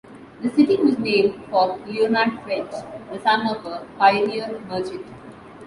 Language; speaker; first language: English; non-native, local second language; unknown